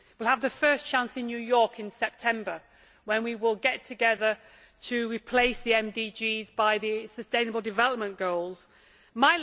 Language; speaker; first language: English; native; English